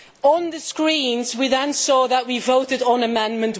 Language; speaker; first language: English; non-native, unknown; Dutch